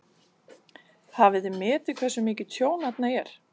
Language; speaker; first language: Icelandic; non-native, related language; Danish